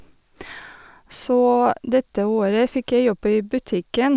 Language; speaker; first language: Norwegian; non-native, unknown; Russian